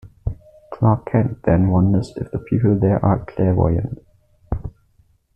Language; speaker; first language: English; non-native, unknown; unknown